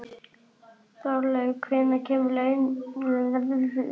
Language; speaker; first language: Icelandic; native; Icelandic